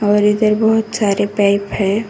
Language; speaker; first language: Hindi; non-native, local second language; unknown